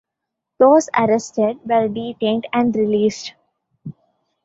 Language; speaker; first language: English; non-native, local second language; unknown